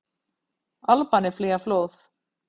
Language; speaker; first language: Icelandic; native; Icelandic